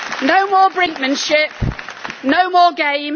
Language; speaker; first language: English; native; English